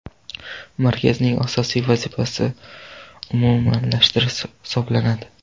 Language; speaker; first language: Uzbek; non-native, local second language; Kara-Kalpak